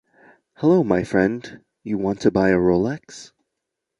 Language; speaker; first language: English; native; English